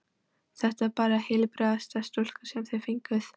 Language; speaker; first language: Icelandic; non-native, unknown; Polish